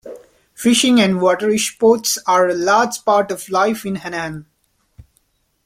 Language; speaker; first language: English; non-native, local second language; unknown